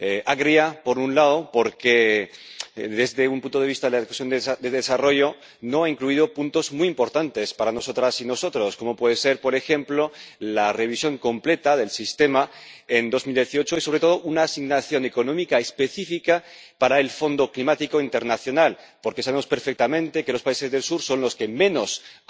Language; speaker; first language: Spanish; native; Spanish